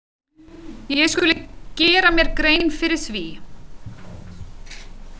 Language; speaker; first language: Icelandic; native; Icelandic